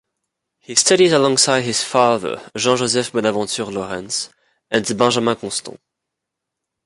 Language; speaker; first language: English; non-native, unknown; French